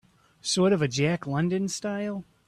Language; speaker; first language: English; native; English